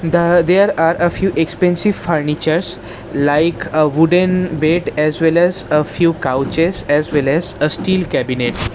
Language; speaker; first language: English; non-native, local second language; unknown